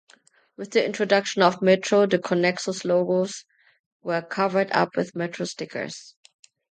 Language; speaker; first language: English; non-native, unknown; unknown